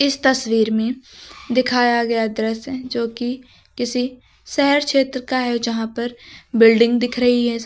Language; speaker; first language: Hindi; native; Hindi